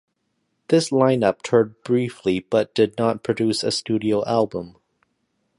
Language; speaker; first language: English; native; English